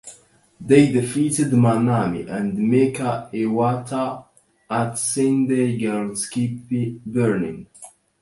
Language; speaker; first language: English; non-native, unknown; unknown